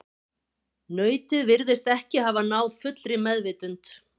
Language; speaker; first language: Icelandic; native; Icelandic